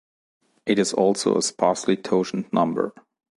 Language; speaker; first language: English; non-native, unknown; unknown